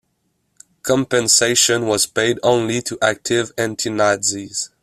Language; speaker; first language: English; non-native, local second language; French